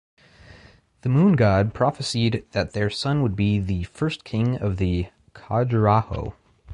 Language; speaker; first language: English; native; English